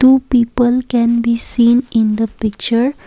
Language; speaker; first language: English; non-native, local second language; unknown